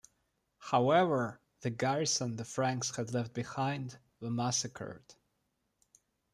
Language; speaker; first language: English; non-native, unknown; Russian